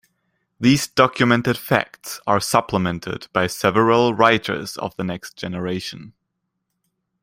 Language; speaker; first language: English; non-native, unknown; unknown